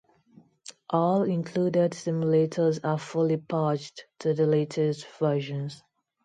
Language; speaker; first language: English; non-native, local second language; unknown